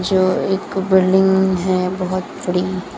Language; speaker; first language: Hindi; native; Hindi